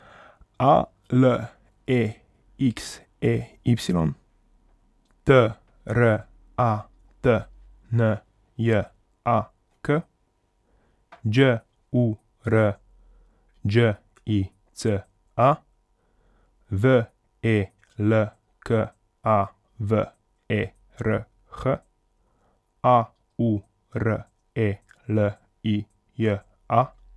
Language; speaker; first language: Slovenian; non-native, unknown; Hungarian